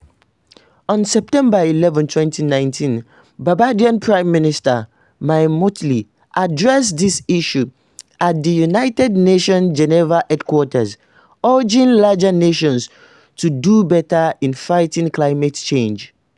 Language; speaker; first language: English; non-native, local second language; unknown